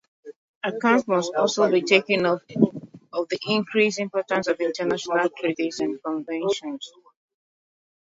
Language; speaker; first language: English; native; English